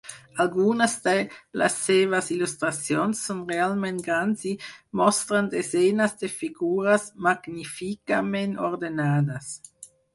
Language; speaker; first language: Catalan; non-native, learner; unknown